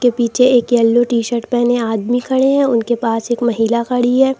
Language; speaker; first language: Hindi; native; Hindi